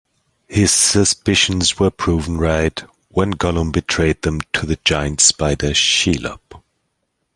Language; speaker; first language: English; non-native, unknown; German